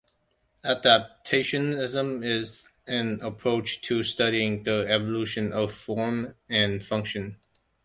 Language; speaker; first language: English; non-native, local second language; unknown